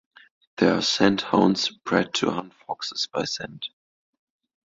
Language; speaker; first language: English; non-native, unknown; German